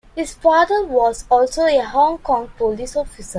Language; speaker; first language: English; non-native, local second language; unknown